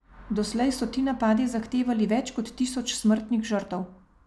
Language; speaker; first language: Slovenian; native; Slovenian